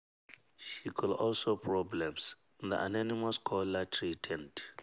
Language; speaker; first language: English; non-native, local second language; Hausa